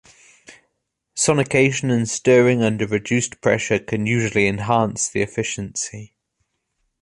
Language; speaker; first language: English; native; English